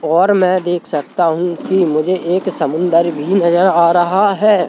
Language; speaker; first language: Hindi; native; Hindi